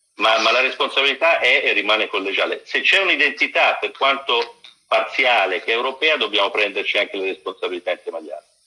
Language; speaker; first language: Italian; native; Italian